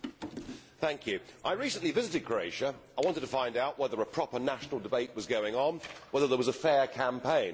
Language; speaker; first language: English; native; English